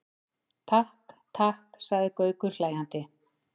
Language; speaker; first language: Icelandic; native; Icelandic